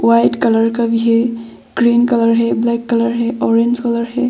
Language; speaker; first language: Hindi; non-native, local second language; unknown